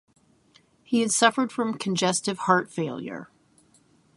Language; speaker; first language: English; native; English